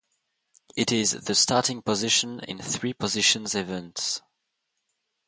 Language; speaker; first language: English; non-native, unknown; French